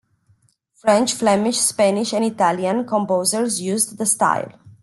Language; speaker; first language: English; non-native, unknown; Romanian